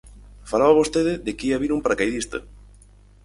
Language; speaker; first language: Galician; native; Galician